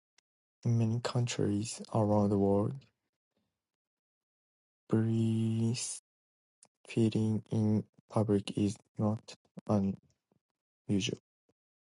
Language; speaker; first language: English; non-native, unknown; Japanese